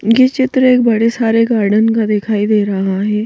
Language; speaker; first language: Hindi; native; Hindi